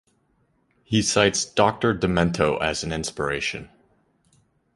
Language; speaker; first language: English; native; English